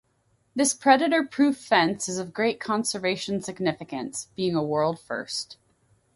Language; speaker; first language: English; native; English